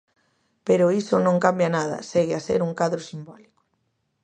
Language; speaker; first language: Galician; native; Galician